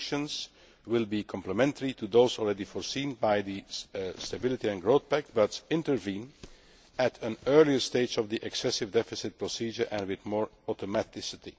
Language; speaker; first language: English; non-native, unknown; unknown